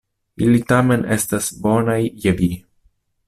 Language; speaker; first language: Esperanto; non-native, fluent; Italian